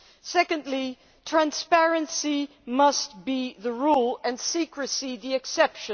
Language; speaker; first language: English; non-native, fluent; Dutch